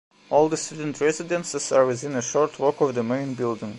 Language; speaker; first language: English; non-native, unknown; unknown